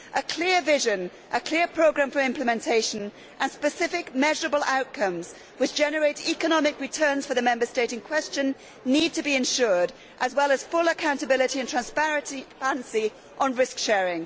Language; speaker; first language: English; native; English